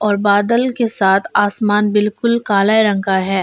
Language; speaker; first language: Hindi; non-native, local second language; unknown